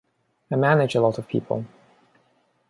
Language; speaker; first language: English; non-native, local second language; Cantonese